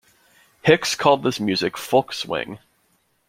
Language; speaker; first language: English; native; English